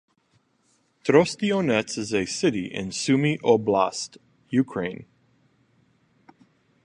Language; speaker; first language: English; native; English